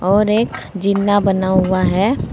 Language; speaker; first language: Hindi; native; Hindi